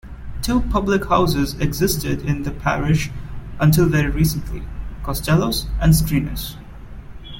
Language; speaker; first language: English; non-native, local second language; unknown